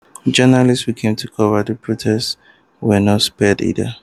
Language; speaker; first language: English; non-native, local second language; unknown